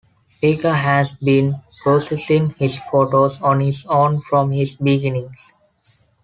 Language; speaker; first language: English; non-native, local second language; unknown